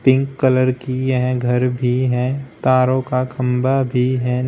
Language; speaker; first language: Hindi; native; Hindi